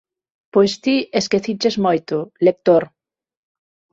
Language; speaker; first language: Galician; non-native, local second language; Spanish